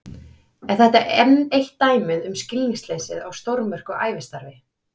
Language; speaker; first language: Icelandic; native; Icelandic